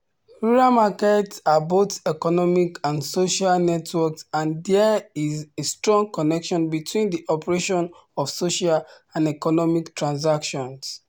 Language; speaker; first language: English; non-native, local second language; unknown